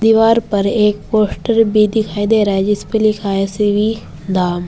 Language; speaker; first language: Hindi; native; Hindi